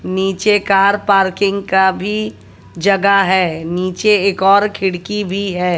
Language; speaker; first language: Hindi; native; Hindi